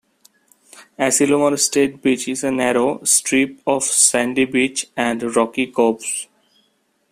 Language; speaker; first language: English; non-native, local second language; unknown